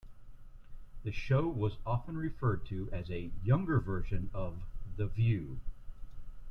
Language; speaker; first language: English; native; English